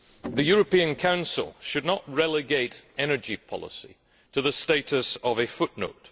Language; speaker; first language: English; native; English